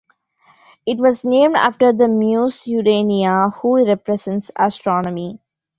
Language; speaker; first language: English; non-native, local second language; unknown